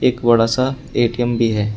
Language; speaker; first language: Hindi; native; Hindi